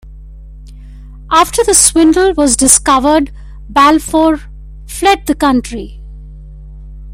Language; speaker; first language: English; non-native, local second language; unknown